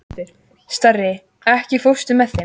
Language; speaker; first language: Icelandic; native; Icelandic